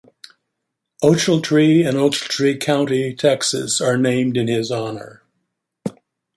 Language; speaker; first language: English; native; English